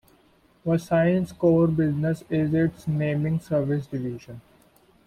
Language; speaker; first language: English; non-native, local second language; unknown